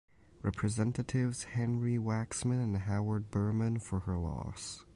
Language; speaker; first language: English; native; English